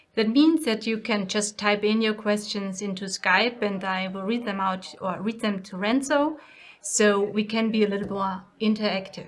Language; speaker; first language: English; non-native, fluent; German